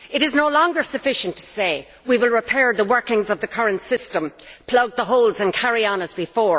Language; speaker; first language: English; native; English